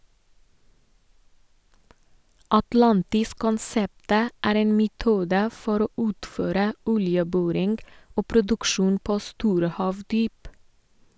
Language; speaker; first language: Norwegian; non-native, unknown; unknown